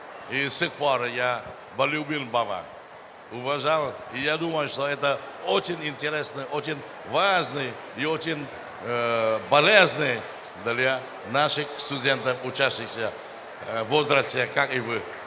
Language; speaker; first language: Russian; non-native, fluent; Vietnamese